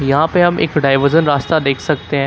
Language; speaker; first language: Hindi; native; Hindi